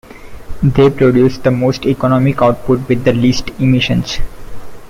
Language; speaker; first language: English; non-native, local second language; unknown